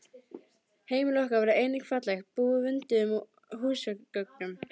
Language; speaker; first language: Icelandic; native; Icelandic